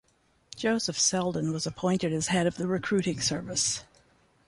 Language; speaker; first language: English; native; English